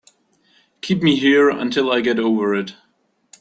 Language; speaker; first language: English; native; English